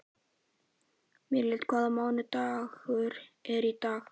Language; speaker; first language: Icelandic; native; Icelandic